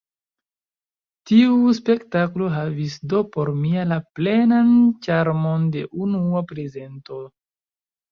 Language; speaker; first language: Esperanto; non-native, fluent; Chinese